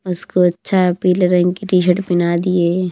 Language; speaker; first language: Hindi; non-native, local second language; Punjabi